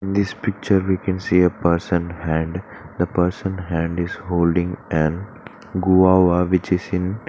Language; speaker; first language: English; non-native, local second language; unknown